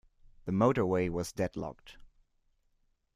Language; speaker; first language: English; non-native, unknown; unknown